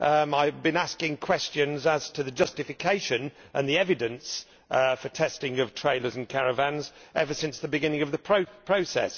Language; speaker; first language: English; native; English